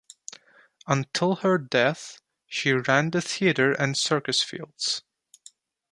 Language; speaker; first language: English; non-native, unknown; Turkish